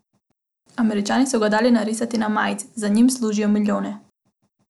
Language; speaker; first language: Slovenian; non-native, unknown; Macedonian